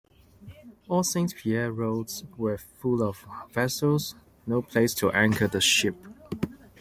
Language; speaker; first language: English; non-native, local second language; Cantonese